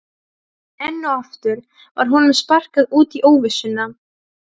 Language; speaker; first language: Icelandic; non-native, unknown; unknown